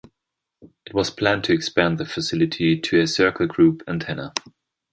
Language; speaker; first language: English; non-native, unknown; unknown